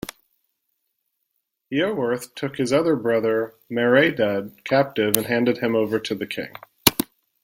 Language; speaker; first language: English; native; English